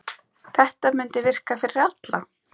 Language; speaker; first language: Icelandic; native; Icelandic